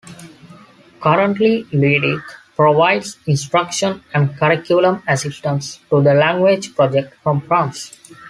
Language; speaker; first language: English; non-native, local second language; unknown